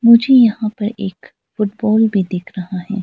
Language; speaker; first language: Hindi; non-native, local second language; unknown